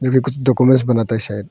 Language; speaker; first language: Hindi; non-native, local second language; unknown